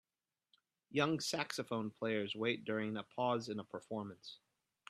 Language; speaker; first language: English; native; English